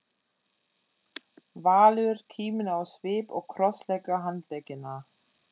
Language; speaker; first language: Icelandic; non-native, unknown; German